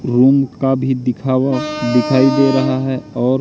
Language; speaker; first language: Hindi; native; Hindi